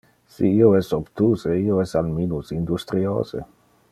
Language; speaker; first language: Interlingua; non-native, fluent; Dutch